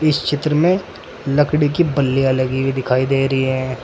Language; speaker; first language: Hindi; native; Hindi